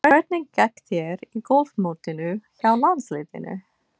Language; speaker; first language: Icelandic; non-native, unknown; English